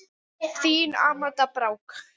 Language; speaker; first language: Icelandic; non-native, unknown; English